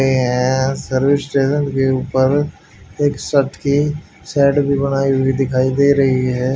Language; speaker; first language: Hindi; native; Hindi